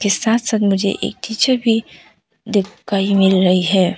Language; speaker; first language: Hindi; non-native, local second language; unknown